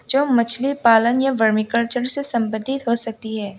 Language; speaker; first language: Hindi; non-native, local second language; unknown